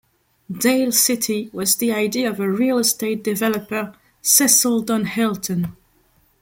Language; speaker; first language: English; non-native, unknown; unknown